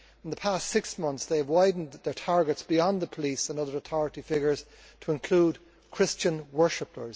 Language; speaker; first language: English; native; English